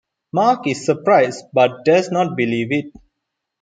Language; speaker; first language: English; non-native, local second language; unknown